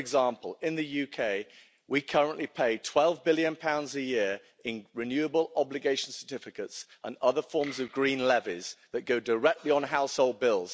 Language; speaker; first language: English; native; English